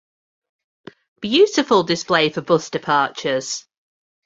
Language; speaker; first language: English; native; English